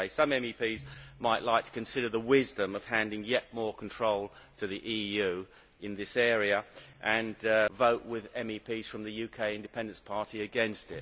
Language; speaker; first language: English; native; English